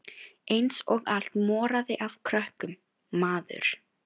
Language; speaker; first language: Icelandic; non-native, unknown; Filipino